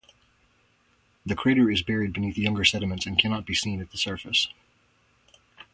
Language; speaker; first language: English; native; English